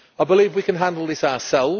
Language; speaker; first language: English; native; English